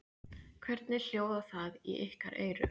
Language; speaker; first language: Icelandic; native; Icelandic